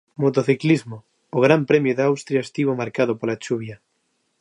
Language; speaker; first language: Galician; native; Galician